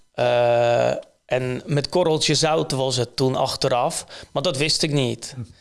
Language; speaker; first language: Dutch; non-native, fluent; Polish